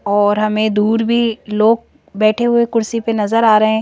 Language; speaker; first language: Hindi; native; Hindi